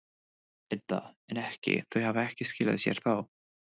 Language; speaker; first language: Icelandic; non-native, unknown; English